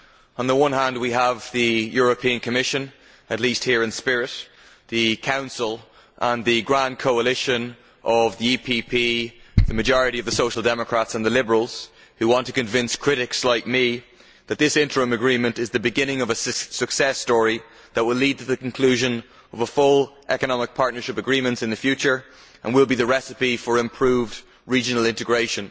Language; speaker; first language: English; native; English